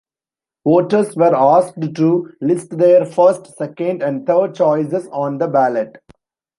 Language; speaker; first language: English; non-native, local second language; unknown